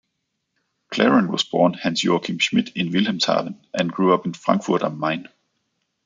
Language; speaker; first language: English; non-native, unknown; Danish